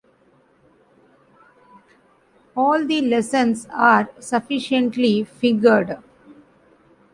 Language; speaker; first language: English; non-native, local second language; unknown